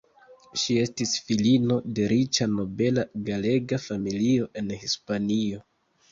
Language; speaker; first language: Esperanto; non-native, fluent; Kinyarwanda